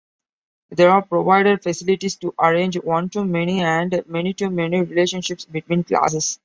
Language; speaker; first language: English; non-native, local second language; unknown